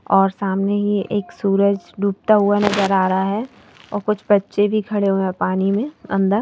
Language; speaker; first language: Hindi; native; Hindi